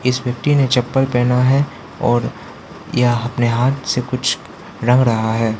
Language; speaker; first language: Hindi; non-native, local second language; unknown